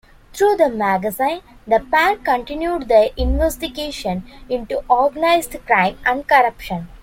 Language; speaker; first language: English; non-native, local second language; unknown